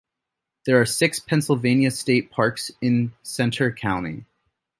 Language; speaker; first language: English; native; English